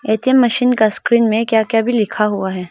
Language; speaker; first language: Hindi; non-native, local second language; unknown